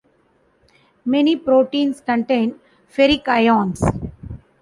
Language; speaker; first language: English; non-native, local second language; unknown